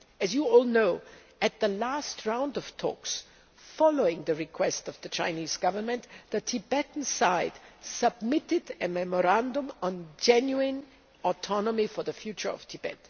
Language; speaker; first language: English; non-native, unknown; German